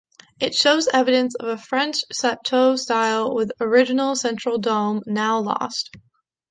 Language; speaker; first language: English; native; English